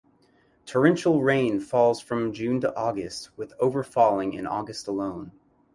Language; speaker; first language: English; native; English